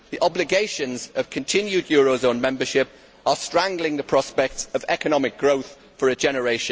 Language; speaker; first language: English; native; English